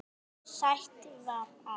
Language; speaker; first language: Icelandic; native; Icelandic